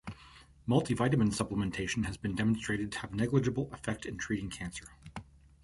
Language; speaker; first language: English; native; English